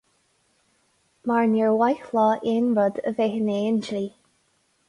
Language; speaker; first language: Irish; non-native, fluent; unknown